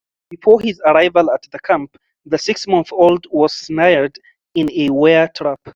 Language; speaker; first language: English; non-native, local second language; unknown